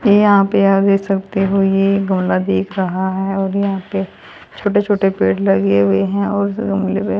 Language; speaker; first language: Hindi; native; Hindi